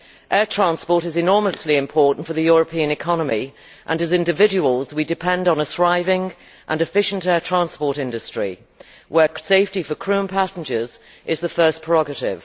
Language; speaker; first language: English; native; English